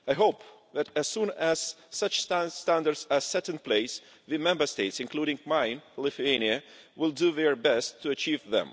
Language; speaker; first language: English; non-native, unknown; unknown